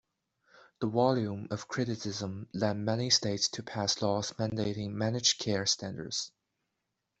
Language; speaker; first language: English; non-native, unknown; Chinese